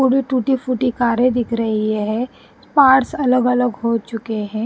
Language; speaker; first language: Hindi; non-native, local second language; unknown